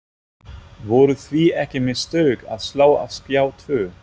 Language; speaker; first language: Icelandic; non-native, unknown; German